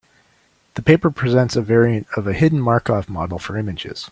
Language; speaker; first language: English; native; English